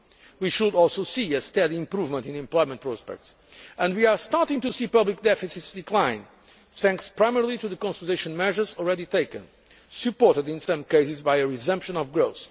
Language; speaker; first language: English; non-native, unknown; Portuguese